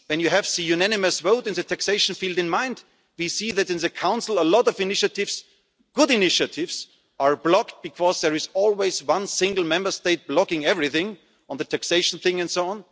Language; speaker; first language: English; non-native, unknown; German